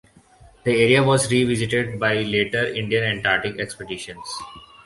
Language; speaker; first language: English; non-native, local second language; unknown